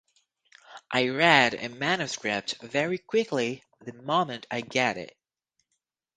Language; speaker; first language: English; native; English